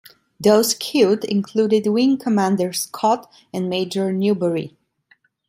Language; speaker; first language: English; non-native, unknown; Italian